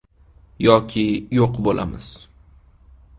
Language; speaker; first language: Uzbek; native; Uzbek